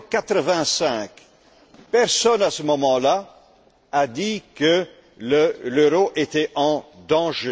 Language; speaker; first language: French; non-native, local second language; Dutch